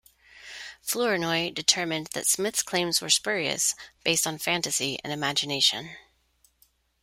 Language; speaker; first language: English; non-native, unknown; Spanish